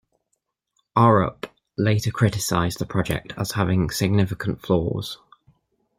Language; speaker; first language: English; native; English